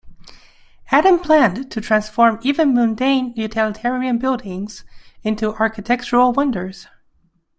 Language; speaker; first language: English; non-native, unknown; Chinese